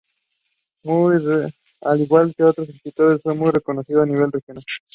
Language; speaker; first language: English; non-native, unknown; Spanish